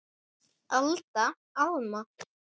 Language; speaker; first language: Icelandic; native; Icelandic